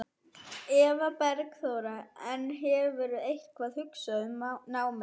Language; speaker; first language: Icelandic; non-native, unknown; German